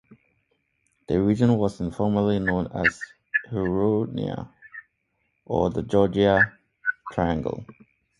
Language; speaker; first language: English; native; English